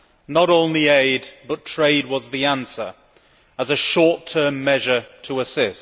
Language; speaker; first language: English; native; English